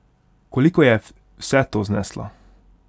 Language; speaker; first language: Slovenian; non-native, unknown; Hungarian